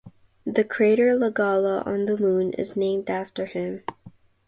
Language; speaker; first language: English; non-native, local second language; Filipino